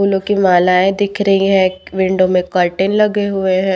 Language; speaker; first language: Hindi; non-native, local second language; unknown